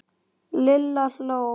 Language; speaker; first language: Icelandic; native; Icelandic